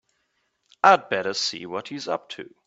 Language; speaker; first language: English; non-native, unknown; German